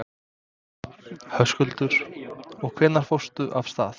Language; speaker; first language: Icelandic; non-native, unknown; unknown